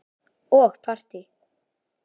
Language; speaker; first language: Icelandic; native; Icelandic